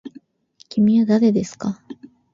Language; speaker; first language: Japanese; native; Japanese